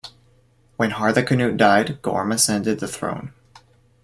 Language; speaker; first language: English; native; English